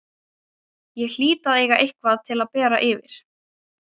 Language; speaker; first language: Icelandic; non-native, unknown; Ukrainian